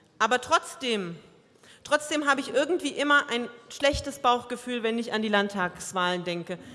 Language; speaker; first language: German; early bilingual, other home language; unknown